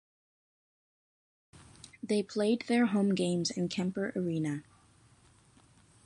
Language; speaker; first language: English; native; English